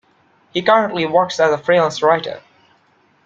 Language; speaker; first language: English; non-native, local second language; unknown